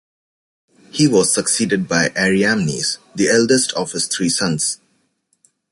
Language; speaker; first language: English; native; English